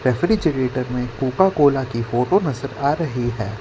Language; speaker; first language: Hindi; non-native, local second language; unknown